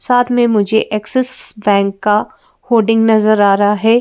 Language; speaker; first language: Hindi; native; Hindi